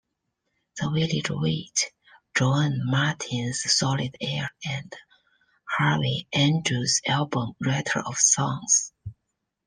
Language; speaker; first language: English; non-native, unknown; Chinese